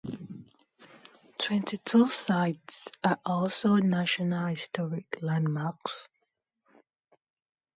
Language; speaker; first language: English; non-native, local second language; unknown